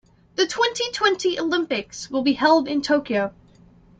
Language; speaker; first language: English; native; English